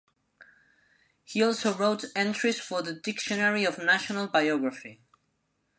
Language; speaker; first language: English; non-native, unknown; Spanish